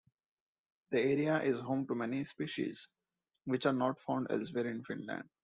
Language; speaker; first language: English; non-native, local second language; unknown